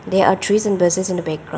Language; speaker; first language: English; non-native, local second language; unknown